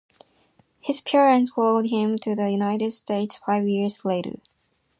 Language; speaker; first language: English; non-native, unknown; Japanese